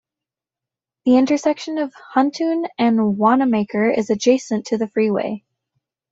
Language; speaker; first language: English; native; English